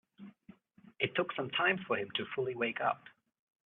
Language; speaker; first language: English; non-native, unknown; German